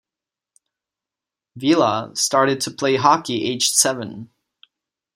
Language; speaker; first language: English; non-native, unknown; Czech